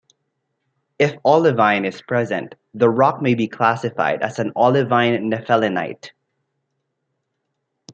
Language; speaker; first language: English; non-native, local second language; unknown